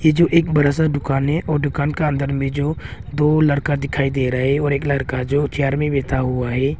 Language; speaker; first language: Hindi; non-native, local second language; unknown